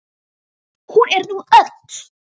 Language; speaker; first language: Icelandic; native; Icelandic